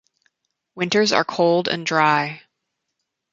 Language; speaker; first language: English; native; English